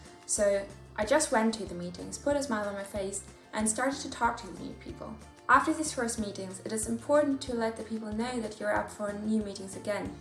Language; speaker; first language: English; non-native, fluent; German